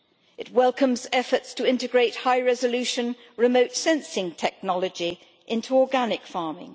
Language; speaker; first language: English; native; English